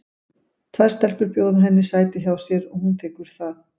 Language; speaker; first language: Icelandic; native; Icelandic